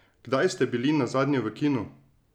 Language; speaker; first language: Slovenian; native; Slovenian